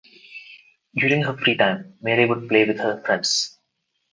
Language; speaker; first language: English; non-native, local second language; Telugu